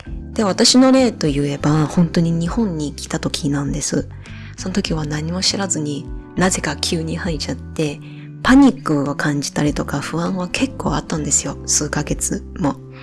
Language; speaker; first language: Japanese; native; Japanese